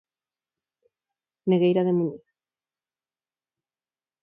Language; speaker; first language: Galician; non-native, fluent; Spanish